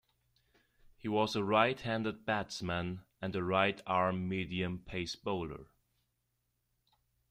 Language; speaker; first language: English; non-native, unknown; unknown